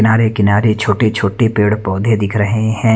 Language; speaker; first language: Hindi; non-native, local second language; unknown